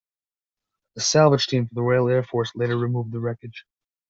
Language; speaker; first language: English; native; English